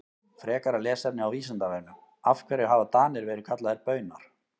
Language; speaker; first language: Icelandic; native; Icelandic